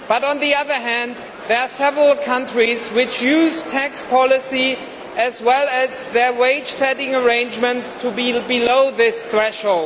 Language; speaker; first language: English; non-native, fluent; German